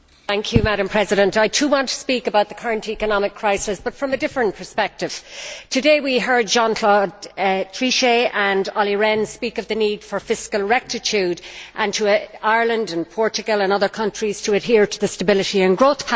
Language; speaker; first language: English; native; English